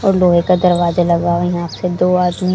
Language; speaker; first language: Hindi; native; Hindi